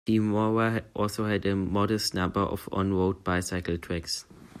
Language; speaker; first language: English; non-native, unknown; German